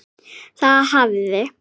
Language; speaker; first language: Icelandic; native; Icelandic